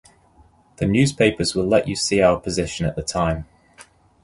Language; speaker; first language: English; native; English